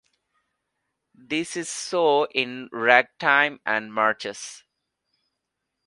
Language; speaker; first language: English; non-native, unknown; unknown